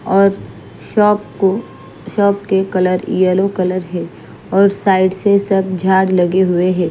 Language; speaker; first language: Hindi; non-native, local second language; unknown